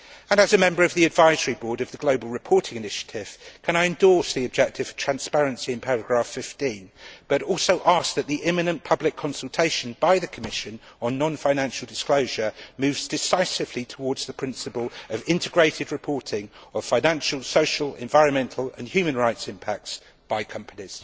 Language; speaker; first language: English; native; English